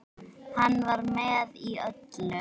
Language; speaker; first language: Icelandic; native; Icelandic